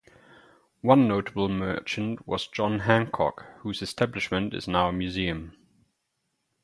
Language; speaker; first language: English; non-native, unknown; German